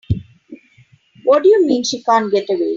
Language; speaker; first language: English; non-native, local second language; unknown